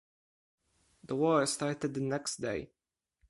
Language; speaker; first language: English; non-native, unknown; Polish